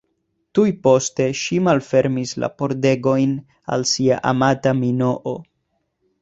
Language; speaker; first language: Esperanto; non-native, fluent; Spanish